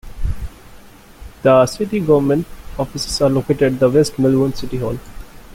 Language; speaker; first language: English; non-native, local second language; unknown